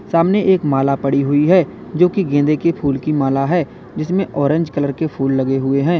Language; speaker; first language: Hindi; native; Hindi